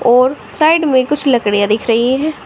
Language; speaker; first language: Hindi; native; Hindi